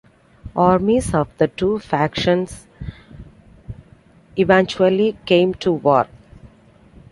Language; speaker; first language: English; non-native, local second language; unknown